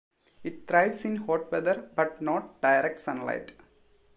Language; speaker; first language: English; non-native, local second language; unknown